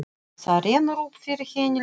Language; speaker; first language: Icelandic; non-native, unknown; Russian